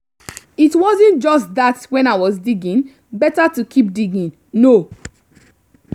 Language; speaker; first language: English; non-native, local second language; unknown